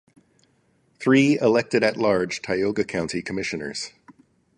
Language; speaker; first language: English; native; English